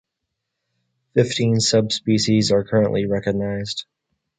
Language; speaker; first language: English; native; English